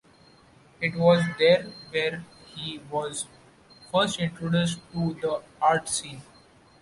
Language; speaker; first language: English; non-native, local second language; Marathi